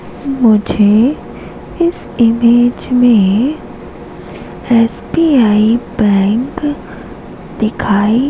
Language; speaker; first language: Hindi; native; Hindi